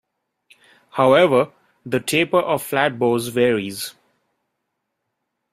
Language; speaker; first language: English; non-native, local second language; Bangla